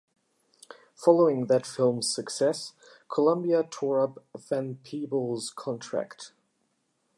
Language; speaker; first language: English; non-native, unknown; German